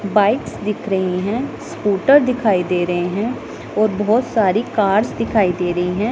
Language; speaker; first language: Hindi; non-native, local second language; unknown